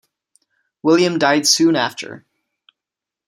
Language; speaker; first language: English; non-native, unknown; Czech